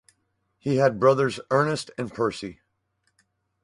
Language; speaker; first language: English; native; English